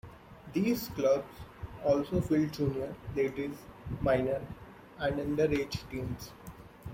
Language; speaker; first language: English; non-native, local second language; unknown